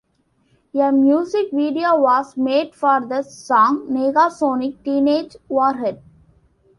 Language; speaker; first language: English; non-native, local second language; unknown